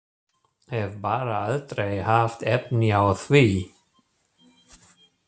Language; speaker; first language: Icelandic; non-native, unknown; German